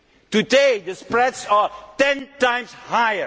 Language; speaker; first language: English; non-native, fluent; Dutch